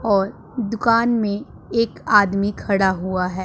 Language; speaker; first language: Hindi; non-native, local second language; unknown